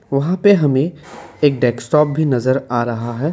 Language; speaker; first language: Hindi; non-native, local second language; Assamese